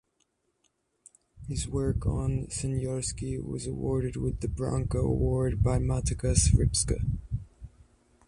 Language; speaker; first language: English; native; English